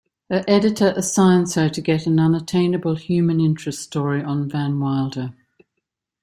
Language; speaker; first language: English; native; English